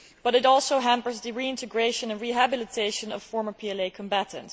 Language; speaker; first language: English; non-native, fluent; Dutch